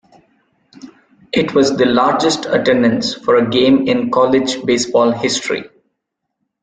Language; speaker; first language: English; non-native, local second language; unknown